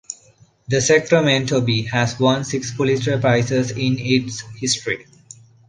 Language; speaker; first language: English; non-native, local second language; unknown